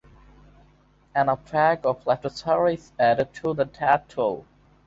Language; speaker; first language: English; non-native, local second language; Bangla